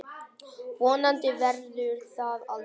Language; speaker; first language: Icelandic; non-native, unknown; Vietnamese